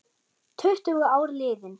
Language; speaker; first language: Icelandic; non-native, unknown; German